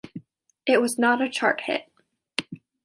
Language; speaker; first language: English; native; English